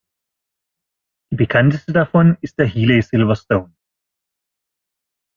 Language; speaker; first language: German; native; German